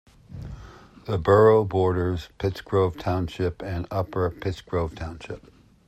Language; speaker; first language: English; native; English